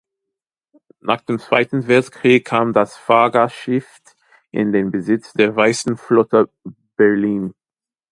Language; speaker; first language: German; non-native, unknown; English